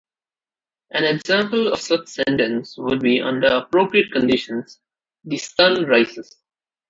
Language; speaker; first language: English; non-native, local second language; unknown